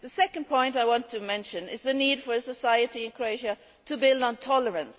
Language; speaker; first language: English; non-native, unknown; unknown